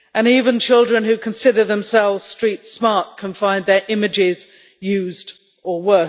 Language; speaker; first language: English; native; English